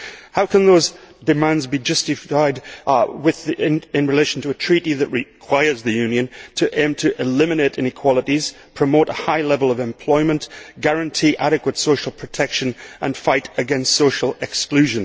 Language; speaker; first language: English; native; English